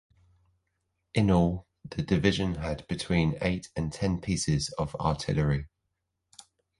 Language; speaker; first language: English; non-native, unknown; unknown